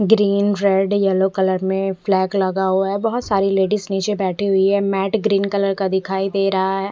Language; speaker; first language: Hindi; non-native, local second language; Punjabi